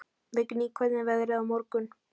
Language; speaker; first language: Icelandic; native; Icelandic